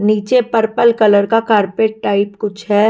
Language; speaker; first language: Hindi; non-native, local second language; Punjabi